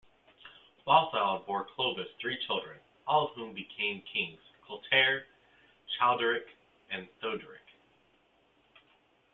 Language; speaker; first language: English; native; English